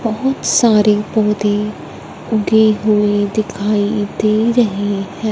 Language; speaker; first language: Hindi; non-native, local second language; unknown